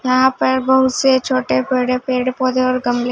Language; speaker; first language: Hindi; non-native, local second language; Punjabi